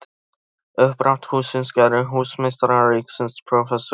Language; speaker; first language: Icelandic; non-native, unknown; Polish